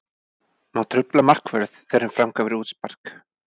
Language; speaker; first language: Icelandic; native; Icelandic